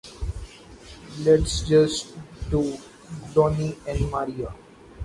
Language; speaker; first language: English; non-native, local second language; Marathi